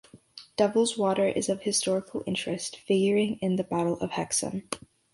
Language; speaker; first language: English; native; English